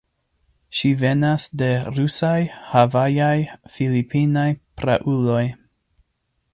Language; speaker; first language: Esperanto; non-native, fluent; English